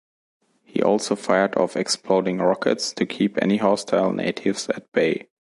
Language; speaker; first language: English; non-native, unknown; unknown